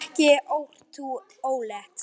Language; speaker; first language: Icelandic; native; Icelandic